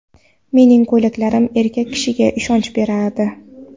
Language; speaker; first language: Uzbek; non-native, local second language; Kara-Kalpak